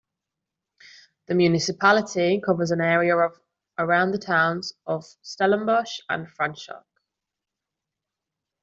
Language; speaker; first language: English; non-native, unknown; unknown